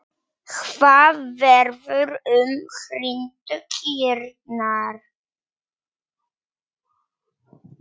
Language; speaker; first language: Icelandic; non-native, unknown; Polish